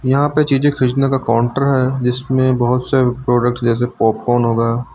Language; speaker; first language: Hindi; native; Hindi